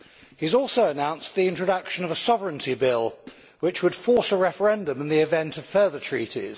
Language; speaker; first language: English; native; English